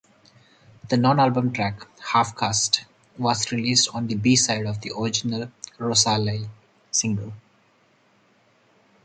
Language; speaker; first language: English; non-native, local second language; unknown